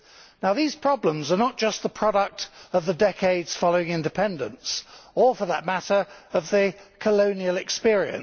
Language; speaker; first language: English; native; English